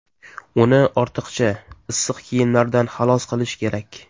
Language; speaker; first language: Uzbek; native; Uzbek